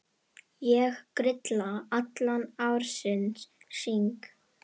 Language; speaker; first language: Icelandic; non-native, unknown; Indonesian